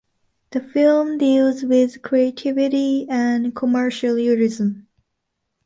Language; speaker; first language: English; non-native, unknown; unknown